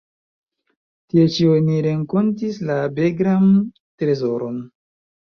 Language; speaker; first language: Esperanto; non-native, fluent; Chinese